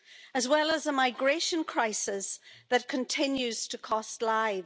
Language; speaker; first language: English; native; English